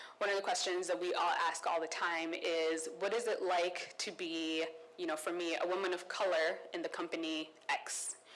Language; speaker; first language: English; non-native, local second language; Kikuyu